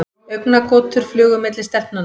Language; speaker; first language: Icelandic; native; Icelandic